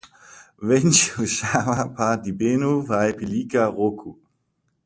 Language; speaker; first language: Latvian; non-native, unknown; German